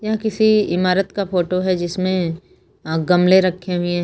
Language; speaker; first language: Hindi; native; Hindi